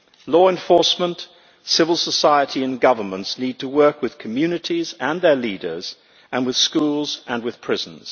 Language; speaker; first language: English; native; English